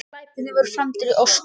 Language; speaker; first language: Icelandic; native; Icelandic